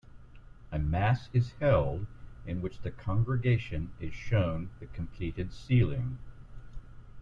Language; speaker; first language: English; native; English